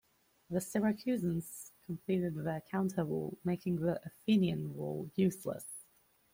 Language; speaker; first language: English; native; English